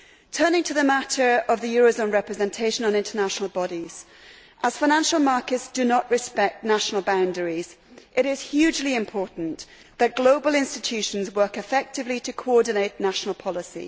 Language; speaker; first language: English; native; English